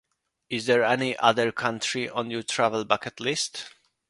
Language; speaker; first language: English; non-native, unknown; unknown